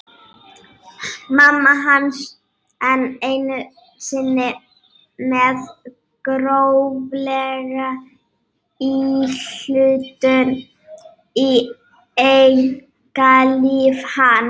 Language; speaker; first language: Icelandic; native; Icelandic